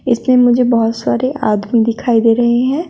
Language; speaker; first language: Hindi; native; Hindi